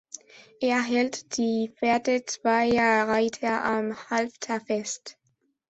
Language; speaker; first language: German; non-native, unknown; Spanish